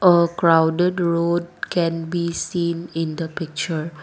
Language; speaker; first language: English; non-native, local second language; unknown